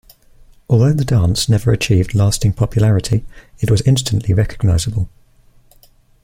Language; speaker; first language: English; native; English